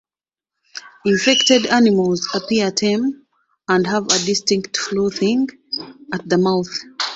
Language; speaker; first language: English; non-native, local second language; Ganda